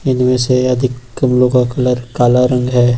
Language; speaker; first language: Hindi; native; Hindi